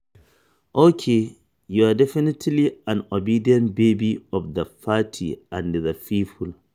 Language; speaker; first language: English; non-native, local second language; Hausa